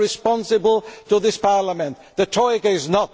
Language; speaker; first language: English; non-native, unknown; German